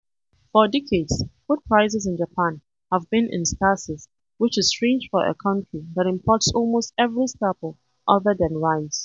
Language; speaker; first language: English; non-native, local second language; Hausa